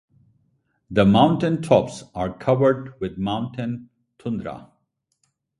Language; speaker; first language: English; non-native, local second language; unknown